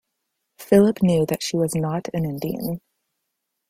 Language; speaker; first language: English; native; English